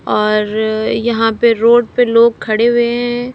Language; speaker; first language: Hindi; native; Hindi